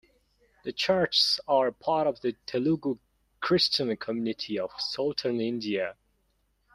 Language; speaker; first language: English; non-native, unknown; Mongolian